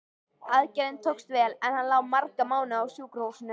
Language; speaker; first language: Icelandic; native; Icelandic